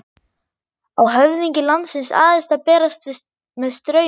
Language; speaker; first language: Icelandic; non-native, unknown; German